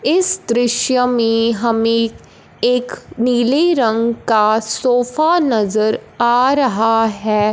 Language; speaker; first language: Hindi; non-native, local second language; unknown